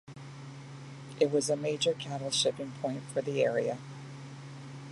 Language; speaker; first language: English; native; English